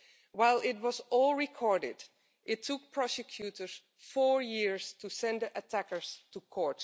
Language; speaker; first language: English; non-native, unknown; Dutch